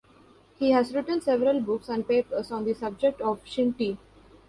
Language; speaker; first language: English; non-native, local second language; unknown